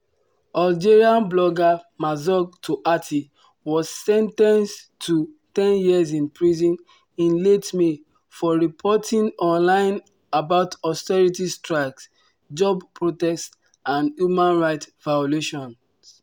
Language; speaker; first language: English; non-native, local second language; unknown